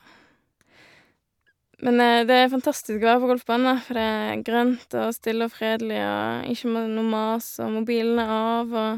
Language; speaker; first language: Norwegian; native; Norwegian